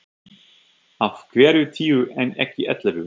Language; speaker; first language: Icelandic; non-native, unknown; German